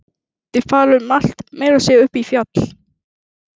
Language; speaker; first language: Icelandic; native; Icelandic